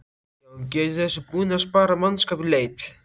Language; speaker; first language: Icelandic; native; Icelandic